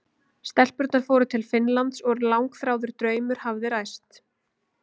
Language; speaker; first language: Icelandic; native; Icelandic